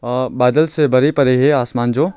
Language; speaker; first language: Hindi; non-native, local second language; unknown